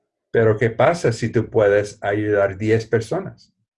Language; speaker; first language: Spanish; non-native, fluent; English